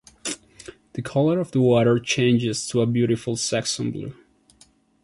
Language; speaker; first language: English; non-native, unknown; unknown